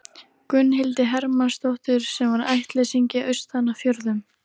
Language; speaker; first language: Icelandic; native; Icelandic